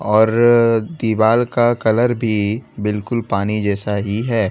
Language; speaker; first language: Hindi; non-native, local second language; Gujarati